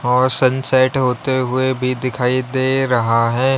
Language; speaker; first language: Hindi; native; Hindi